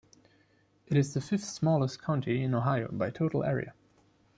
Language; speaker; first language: English; non-native, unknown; German